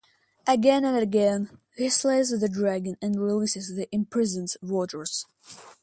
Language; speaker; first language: English; non-native, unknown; Russian